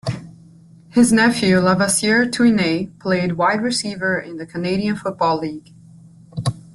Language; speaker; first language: English; native; English